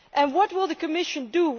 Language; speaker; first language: English; non-native, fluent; Dutch